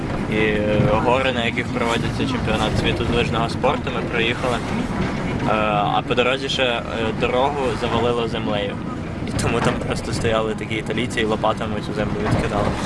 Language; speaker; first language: Ukrainian; native; Ukrainian